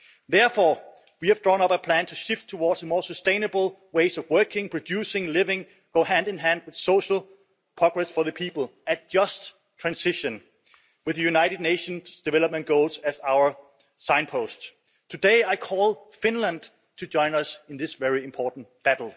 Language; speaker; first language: English; non-native, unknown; Danish